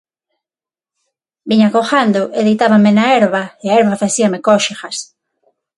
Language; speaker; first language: Galician; non-native, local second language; Spanish